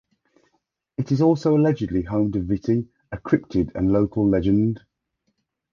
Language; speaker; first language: English; native; English